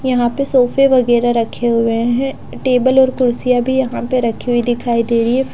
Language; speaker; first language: Hindi; non-native, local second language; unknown